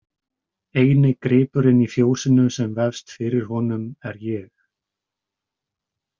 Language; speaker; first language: Icelandic; native; Icelandic